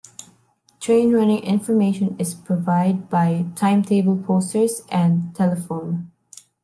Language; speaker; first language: English; non-native, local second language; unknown